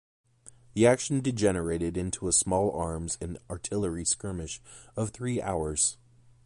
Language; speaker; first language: English; native; English